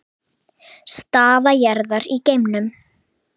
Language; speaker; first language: Icelandic; native; Icelandic